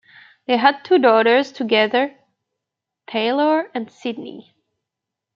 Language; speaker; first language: English; native; English